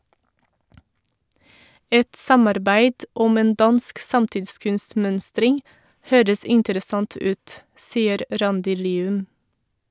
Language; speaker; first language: Norwegian; non-native, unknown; Portuguese